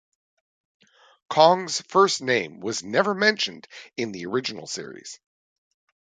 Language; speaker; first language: English; native; English